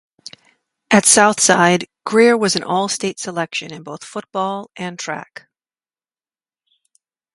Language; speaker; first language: English; native; English